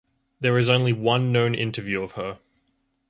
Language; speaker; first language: English; native; English